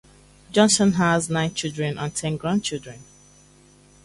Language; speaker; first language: English; native; English